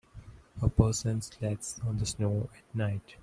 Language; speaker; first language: English; non-native, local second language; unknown